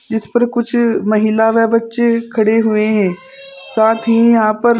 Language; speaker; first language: Hindi; native; Hindi